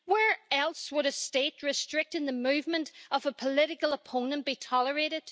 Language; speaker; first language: English; native; English